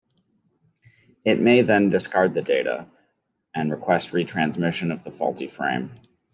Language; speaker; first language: English; native; English